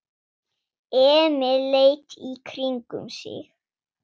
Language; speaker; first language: Icelandic; non-native, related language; Swedish